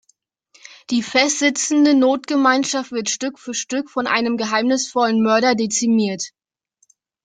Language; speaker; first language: German; native; German